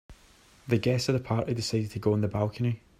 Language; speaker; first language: English; native; English